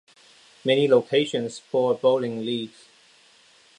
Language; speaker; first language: English; non-native, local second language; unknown